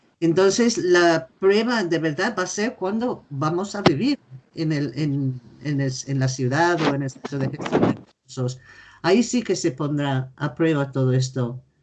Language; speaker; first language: Spanish; native; Spanish